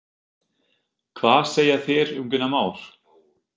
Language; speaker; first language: Icelandic; non-native, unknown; German